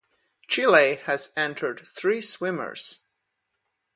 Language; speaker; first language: English; non-native, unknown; Polish